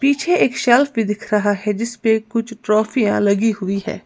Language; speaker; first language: Hindi; native; Hindi